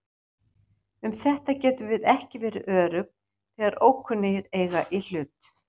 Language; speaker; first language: Icelandic; native; Icelandic